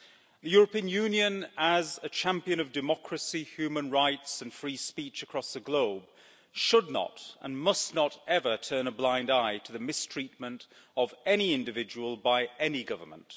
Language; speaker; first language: English; native; English